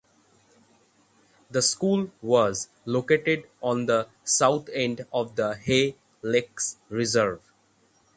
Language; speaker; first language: English; non-native, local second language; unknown